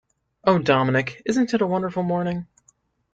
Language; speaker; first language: English; native; English